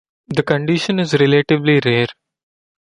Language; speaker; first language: English; non-native, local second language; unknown